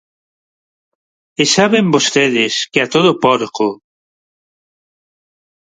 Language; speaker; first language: Galician; non-native, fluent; Spanish